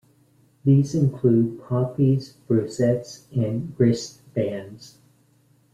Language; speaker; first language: English; native; English